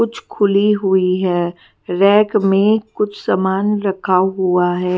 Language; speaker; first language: Hindi; native; Hindi